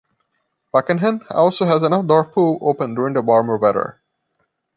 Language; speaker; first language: English; non-native, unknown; Portuguese